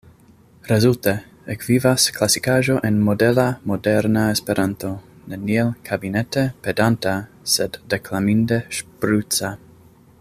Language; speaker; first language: Esperanto; non-native, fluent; English